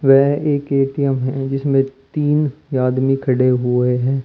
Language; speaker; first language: Hindi; native; Hindi